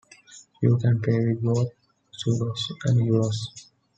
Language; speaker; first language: English; non-native, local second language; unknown